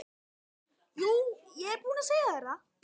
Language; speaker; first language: Icelandic; native; Icelandic